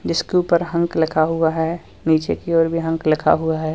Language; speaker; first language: Hindi; native; Hindi